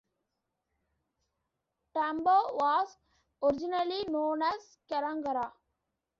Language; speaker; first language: English; non-native, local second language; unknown